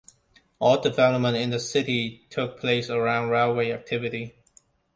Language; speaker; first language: English; non-native, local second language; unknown